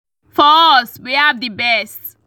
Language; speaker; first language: English; non-native, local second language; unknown